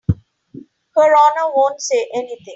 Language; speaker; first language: English; non-native, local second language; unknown